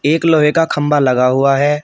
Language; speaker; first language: Hindi; native; Hindi